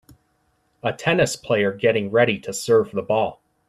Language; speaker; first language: English; native; English